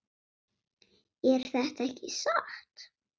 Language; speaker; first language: Icelandic; non-native, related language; Swedish